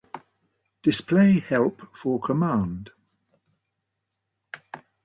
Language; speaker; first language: English; native; English